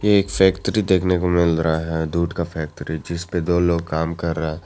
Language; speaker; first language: Hindi; non-native, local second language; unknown